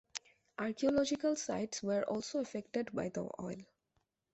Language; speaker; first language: English; non-native, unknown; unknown